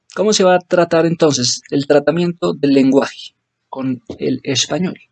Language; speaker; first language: Spanish; native; Spanish